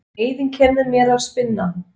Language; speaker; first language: Icelandic; non-native, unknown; Swiss German